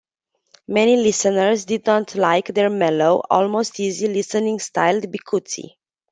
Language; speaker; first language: English; non-native, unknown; Romanian